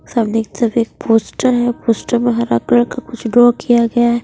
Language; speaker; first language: Hindi; non-native, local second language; Punjabi